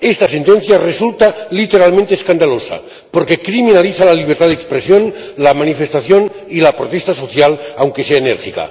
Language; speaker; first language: Spanish; non-native, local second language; Catalan